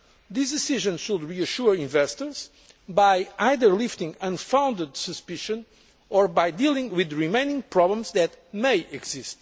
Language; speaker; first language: English; non-native, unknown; Portuguese